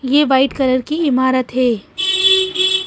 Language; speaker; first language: Hindi; native; Hindi